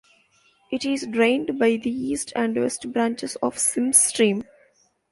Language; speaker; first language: English; non-native, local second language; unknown